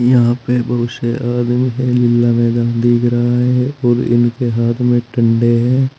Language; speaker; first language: Hindi; native; Hindi